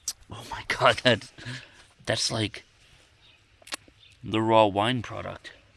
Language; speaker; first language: English; native; English